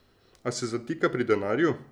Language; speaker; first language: Slovenian; native; Slovenian